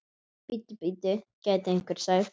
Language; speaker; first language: Icelandic; native; Icelandic